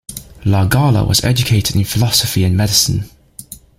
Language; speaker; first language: English; native; English